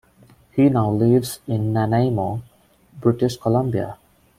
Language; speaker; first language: English; non-native, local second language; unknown